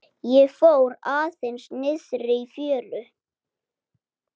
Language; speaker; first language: Icelandic; native; Icelandic